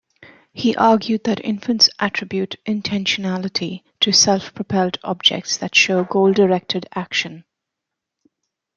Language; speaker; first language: English; native; English